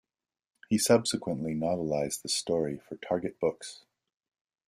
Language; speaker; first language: English; native; English